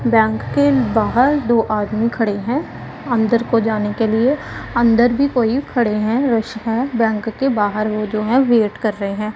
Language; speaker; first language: Hindi; non-native, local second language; Punjabi